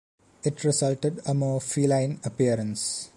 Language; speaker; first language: English; non-native, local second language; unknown